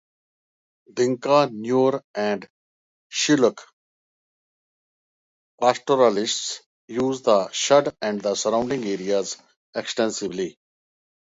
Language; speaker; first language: English; non-native, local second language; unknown